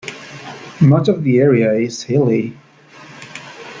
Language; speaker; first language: English; native; English